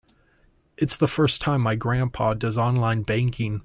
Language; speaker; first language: English; native; English